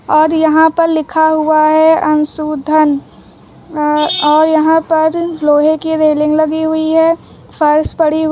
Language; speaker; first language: Hindi; native; Hindi